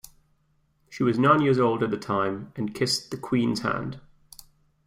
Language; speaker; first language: English; native; English